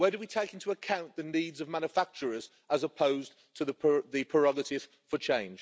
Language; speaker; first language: English; native; English